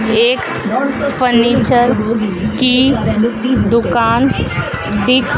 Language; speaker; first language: Hindi; native; Hindi